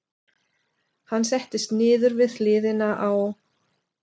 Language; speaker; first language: Icelandic; non-native, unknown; German